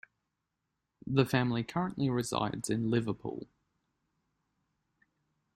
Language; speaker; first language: English; native; English